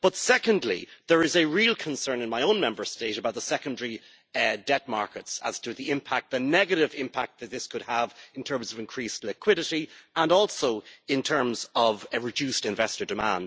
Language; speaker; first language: English; native; English